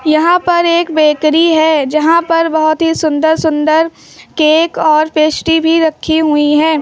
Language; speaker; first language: Hindi; native; Hindi